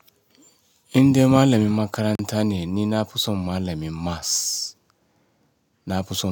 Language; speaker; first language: Hausa; non-native, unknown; Yoruba